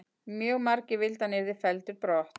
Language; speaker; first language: Icelandic; native; Icelandic